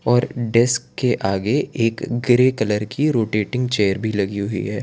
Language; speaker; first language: Hindi; non-native, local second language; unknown